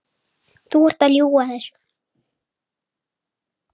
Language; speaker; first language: Icelandic; native; Icelandic